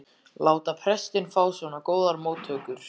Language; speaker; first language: Icelandic; native; Icelandic